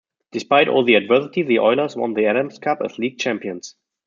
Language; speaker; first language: English; non-native, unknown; German